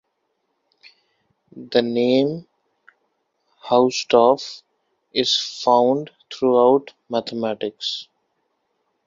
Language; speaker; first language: English; non-native, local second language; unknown